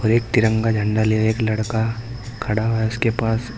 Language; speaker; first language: Hindi; native; Hindi